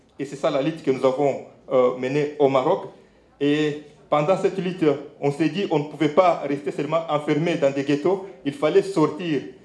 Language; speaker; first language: French; non-native, local second language; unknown